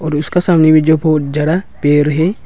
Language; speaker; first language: Hindi; non-native, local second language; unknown